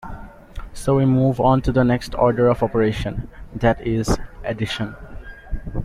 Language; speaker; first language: English; non-native, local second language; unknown